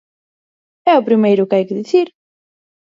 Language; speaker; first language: Galician; native; Galician